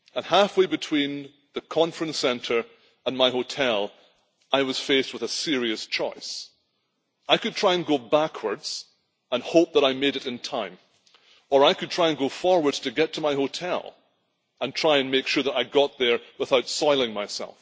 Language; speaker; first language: English; native; English